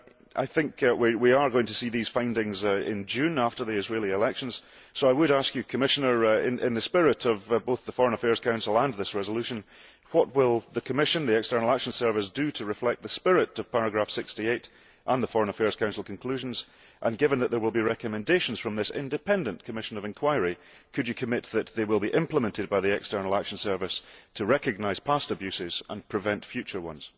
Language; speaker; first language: English; early bilingual, heritage; English